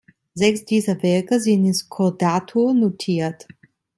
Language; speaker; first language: German; non-native, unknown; Italian